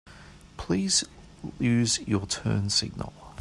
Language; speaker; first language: English; native; English